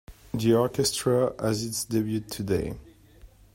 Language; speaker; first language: English; native; English